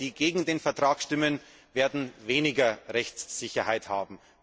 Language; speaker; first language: German; native; German